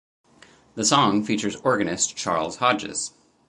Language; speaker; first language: English; native; English